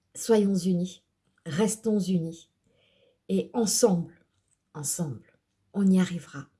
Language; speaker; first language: French; early bilingual, other home language; Portuguese